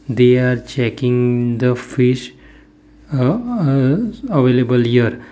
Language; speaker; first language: English; non-native, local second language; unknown